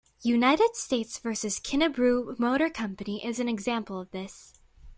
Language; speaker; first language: English; native; English